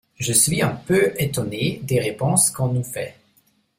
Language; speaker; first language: French; non-native, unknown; German